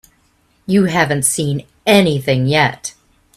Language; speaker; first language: English; native; English